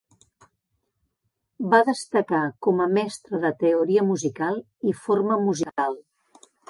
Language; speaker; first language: Catalan; native; Catalan